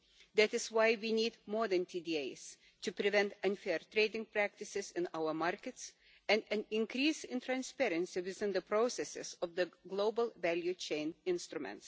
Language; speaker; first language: English; non-native, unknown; Lithuanian